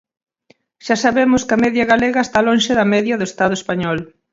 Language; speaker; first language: Galician; native; Galician